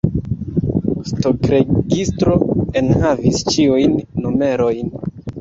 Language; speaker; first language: Esperanto; non-native, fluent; Kinyarwanda